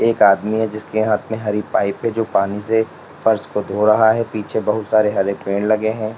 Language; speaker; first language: Hindi; native; Hindi